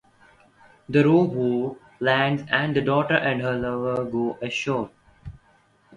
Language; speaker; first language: English; non-native, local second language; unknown